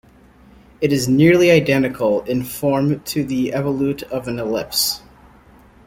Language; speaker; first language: English; native; English